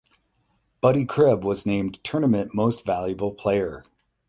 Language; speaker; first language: English; native; English